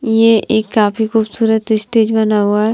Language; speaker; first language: Hindi; non-native, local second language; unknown